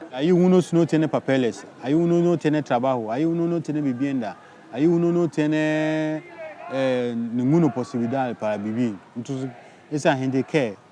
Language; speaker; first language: Spanish; non-native, learner; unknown